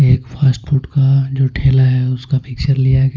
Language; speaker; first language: Hindi; non-native, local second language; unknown